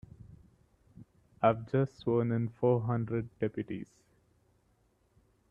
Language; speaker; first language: English; non-native, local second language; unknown